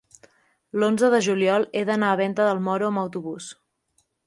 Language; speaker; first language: Catalan; native; Catalan